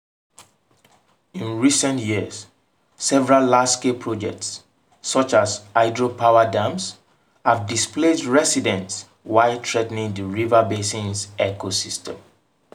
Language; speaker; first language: English; non-native, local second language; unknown